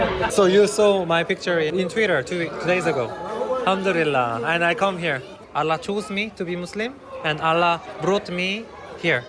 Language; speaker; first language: English; non-native, learner; Korean